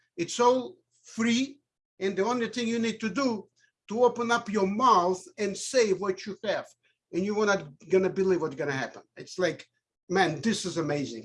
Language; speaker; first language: English; non-native, fluent; Russian